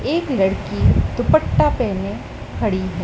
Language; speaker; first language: Hindi; native; Hindi